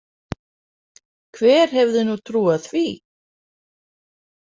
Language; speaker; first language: Icelandic; non-native, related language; Danish